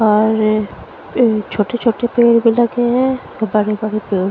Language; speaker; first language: Hindi; non-native, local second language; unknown